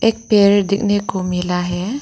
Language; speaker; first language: Hindi; non-native, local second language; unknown